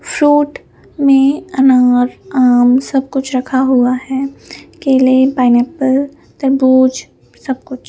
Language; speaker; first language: Hindi; non-native, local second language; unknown